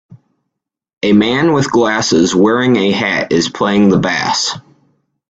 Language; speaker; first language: English; native; English